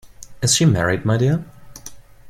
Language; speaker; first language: English; non-native, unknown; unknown